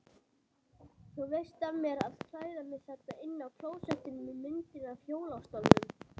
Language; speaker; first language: Icelandic; native; Icelandic